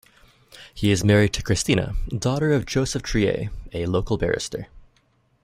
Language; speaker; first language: English; native; English